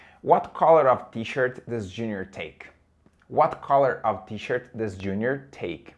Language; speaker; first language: English; non-native, fluent; Portuguese